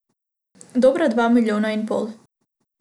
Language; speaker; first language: Slovenian; non-native, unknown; Macedonian